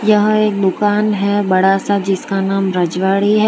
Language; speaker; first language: Hindi; non-native, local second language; Gujarati